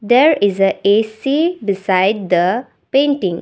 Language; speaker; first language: English; non-native, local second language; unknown